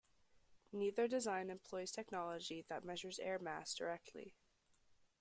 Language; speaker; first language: English; native; English